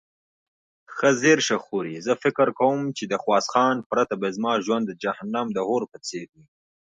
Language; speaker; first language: English; non-native, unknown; Pashto